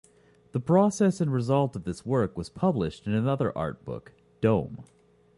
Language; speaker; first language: English; native; English